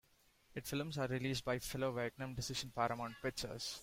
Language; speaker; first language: English; non-native, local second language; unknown